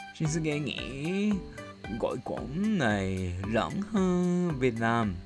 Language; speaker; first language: Vietnamese; non-native, learner; Japanese